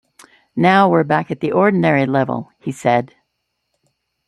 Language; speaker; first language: English; native; English